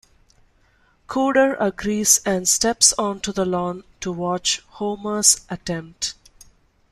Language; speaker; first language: English; non-native, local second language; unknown